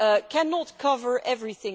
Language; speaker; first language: English; non-native, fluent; Dutch